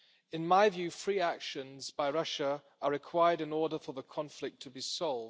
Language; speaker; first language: English; non-native, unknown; German